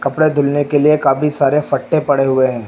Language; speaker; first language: Hindi; native; Hindi